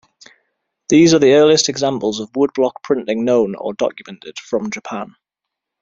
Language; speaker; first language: English; native; English